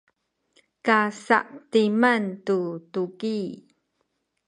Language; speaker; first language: Sakizaya; non-native, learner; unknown